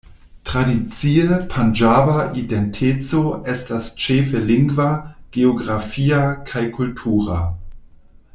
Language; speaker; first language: Esperanto; non-native, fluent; German